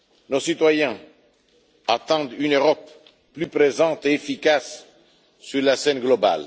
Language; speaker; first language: French; non-native, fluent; Italian